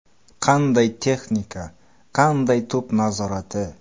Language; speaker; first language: Uzbek; non-native, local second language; Kara-Kalpak